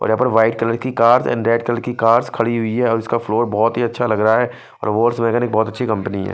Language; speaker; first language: Hindi; non-native, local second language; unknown